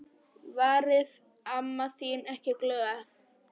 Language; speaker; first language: Icelandic; non-native, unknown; Polish